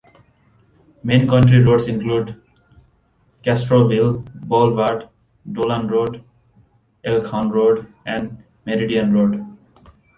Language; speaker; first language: English; non-native, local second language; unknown